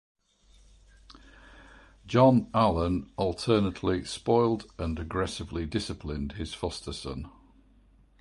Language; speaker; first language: English; native; English